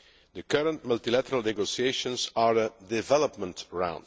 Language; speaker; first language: English; non-native, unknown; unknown